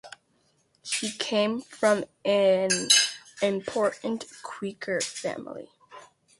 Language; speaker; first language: English; native; English